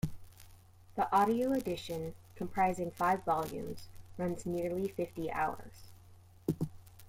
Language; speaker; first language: English; native; English